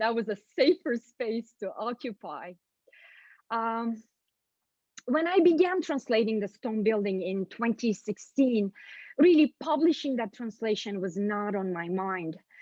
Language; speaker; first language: English; non-native, fluent; Bulgarian